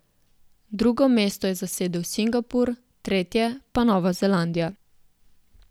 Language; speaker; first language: Slovenian; native; Slovenian